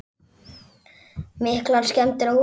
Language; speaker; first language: Icelandic; native; Icelandic